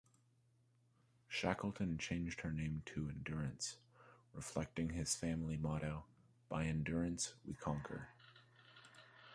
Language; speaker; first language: English; native; English